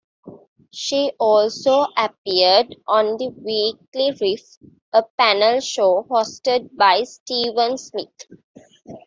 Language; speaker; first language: English; non-native, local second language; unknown